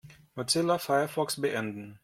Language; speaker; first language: German; non-native, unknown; Russian